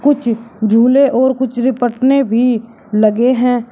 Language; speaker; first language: Hindi; native; Hindi